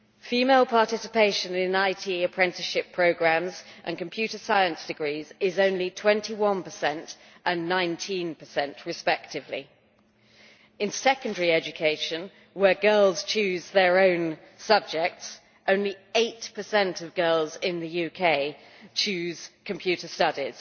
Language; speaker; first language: English; native; English